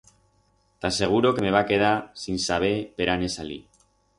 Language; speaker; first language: Aragonese; non-native, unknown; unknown